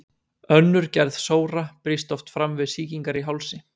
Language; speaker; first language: Icelandic; native; Icelandic